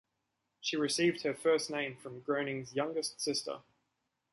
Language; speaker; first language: English; native; English